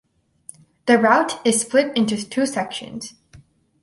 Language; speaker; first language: English; native; English